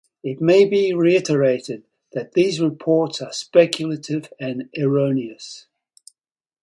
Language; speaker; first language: English; native; English